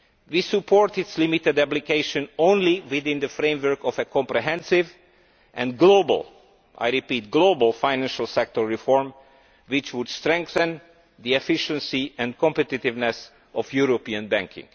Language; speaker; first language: English; non-native, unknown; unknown